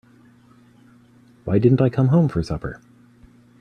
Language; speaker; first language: English; native; English